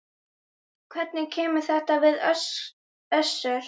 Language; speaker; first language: Icelandic; native; Icelandic